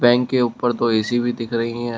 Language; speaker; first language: Hindi; native; Hindi